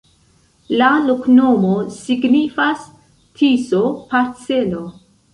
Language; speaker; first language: Esperanto; non-native, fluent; Central Kurdish